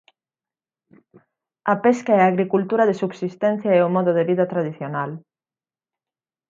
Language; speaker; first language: Galician; native; Galician